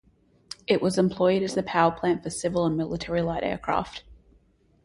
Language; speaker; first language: English; native; English